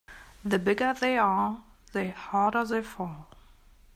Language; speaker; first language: English; non-native, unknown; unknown